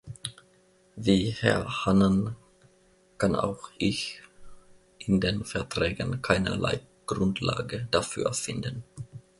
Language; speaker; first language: German; non-native, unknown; Finnish